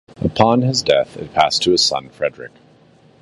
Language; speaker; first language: English; native; English